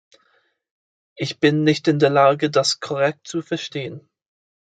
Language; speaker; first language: German; non-native, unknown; English